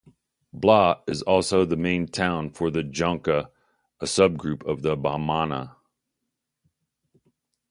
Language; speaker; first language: English; native; English